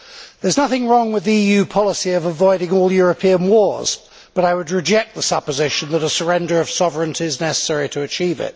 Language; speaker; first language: English; native; English